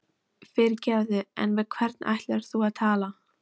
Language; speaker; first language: Icelandic; non-native, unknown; Polish